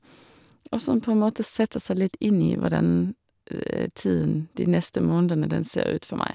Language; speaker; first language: Norwegian; non-native, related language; Danish